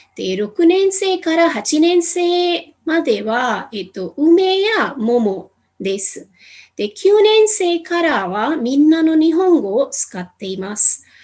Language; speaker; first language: Japanese; non-native, fluent; Hindi